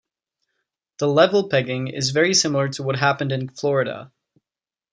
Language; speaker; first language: English; non-native, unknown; Czech